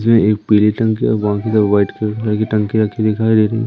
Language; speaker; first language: Hindi; native; Hindi